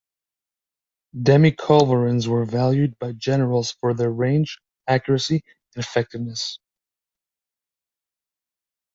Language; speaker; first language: English; native; English